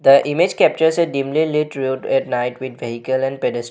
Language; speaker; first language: English; non-native, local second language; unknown